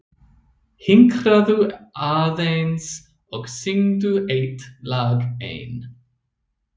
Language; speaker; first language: Icelandic; non-native, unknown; English